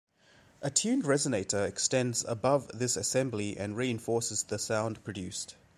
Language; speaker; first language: English; native; English